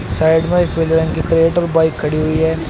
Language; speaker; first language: Hindi; native; Hindi